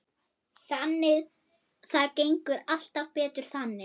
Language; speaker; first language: Icelandic; non-native, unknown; German